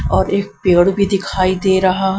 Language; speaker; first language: Hindi; non-native, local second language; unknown